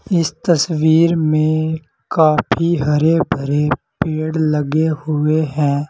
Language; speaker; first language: Hindi; native; Hindi